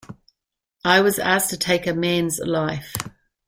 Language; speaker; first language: English; native; English